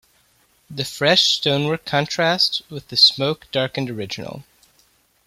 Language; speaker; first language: English; native; English